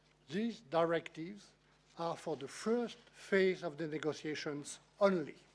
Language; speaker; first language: English; non-native, fluent; French